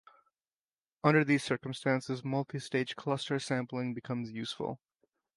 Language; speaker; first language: English; native; English